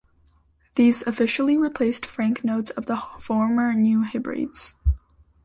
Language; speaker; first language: English; native; English